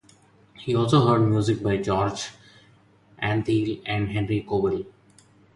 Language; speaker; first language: English; non-native, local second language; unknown